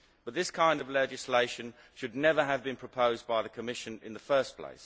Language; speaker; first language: English; native; English